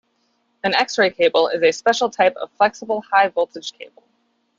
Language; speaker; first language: English; native; English